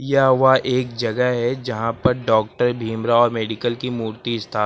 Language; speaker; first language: Hindi; native; Hindi